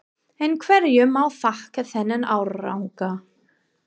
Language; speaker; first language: Icelandic; non-native, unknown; English